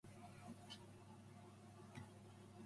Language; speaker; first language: English; non-native, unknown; Japanese